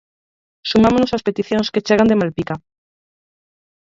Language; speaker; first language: Galician; native; Galician